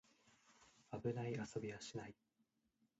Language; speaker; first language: Japanese; native; Japanese